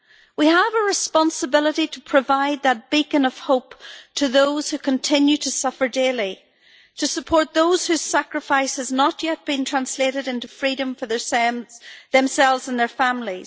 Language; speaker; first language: English; native; English